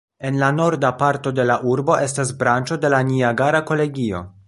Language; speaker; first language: Esperanto; non-native, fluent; Polish